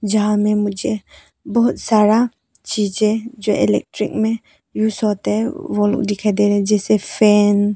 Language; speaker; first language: Hindi; non-native, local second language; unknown